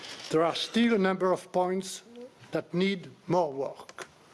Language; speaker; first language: English; non-native, fluent; French